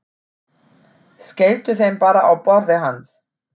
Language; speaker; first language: Icelandic; non-native, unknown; German